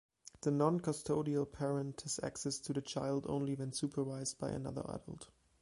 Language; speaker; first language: English; non-native, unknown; German